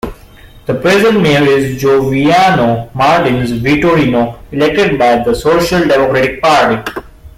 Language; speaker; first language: English; non-native, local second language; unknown